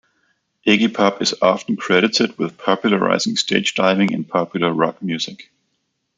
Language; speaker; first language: English; non-native, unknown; Danish